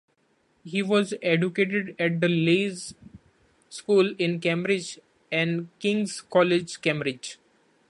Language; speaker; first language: English; non-native, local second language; Marathi